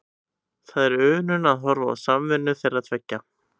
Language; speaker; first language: Icelandic; native; Icelandic